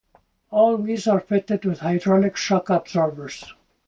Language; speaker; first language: English; non-native, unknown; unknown